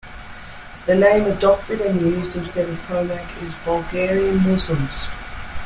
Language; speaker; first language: English; native; English